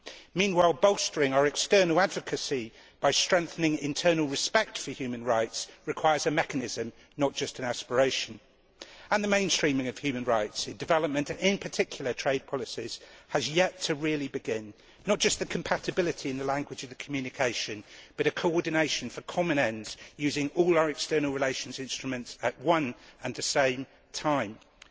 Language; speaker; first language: English; native; English